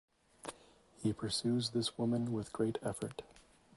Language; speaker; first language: English; native; English